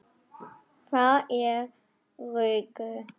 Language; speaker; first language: Icelandic; non-native, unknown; German